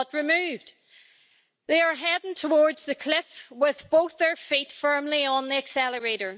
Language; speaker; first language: English; native; English